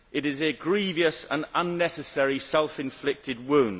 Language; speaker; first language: English; native; English